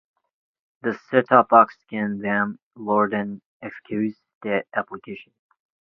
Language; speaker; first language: English; non-native, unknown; Japanese